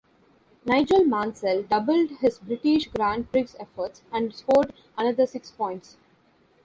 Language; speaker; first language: English; non-native, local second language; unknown